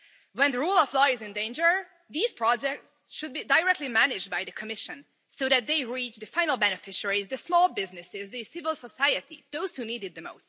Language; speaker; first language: English; non-native, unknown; Hungarian